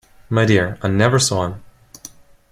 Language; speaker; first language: English; non-native, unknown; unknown